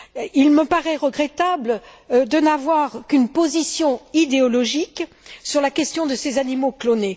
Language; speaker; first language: French; native; French